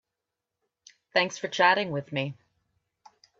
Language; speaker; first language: English; native; English